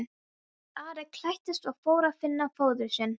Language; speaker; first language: Icelandic; non-native, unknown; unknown